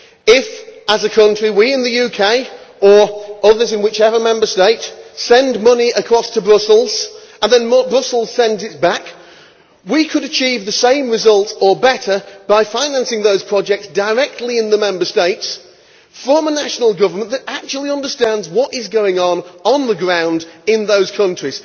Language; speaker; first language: English; native; English